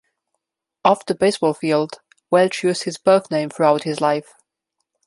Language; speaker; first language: English; non-native, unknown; Slovenian